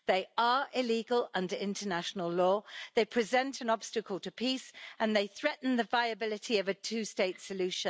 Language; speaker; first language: English; native; English